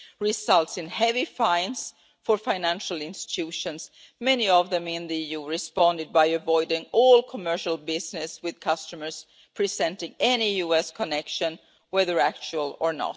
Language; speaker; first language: English; non-native, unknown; Swedish